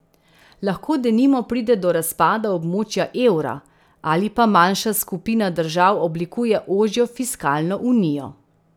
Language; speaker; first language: Slovenian; native; Slovenian